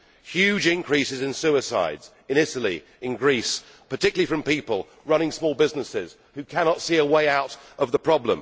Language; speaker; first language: English; native; English